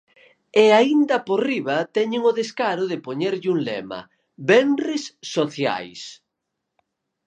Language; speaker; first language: Galician; native; Galician